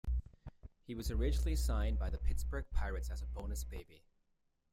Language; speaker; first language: English; native; English